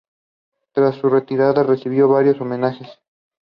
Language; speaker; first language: English; non-native, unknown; Spanish